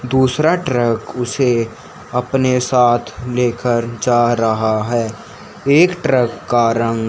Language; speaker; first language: Hindi; native; Hindi